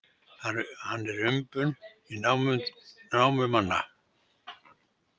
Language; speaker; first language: Icelandic; native; Icelandic